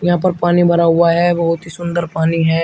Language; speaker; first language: Hindi; native; Hindi